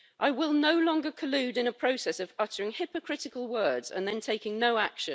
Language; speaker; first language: English; native; English